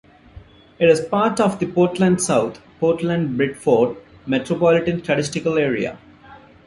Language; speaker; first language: English; non-native, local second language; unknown